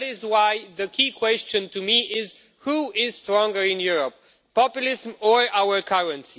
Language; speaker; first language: English; non-native, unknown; Romanian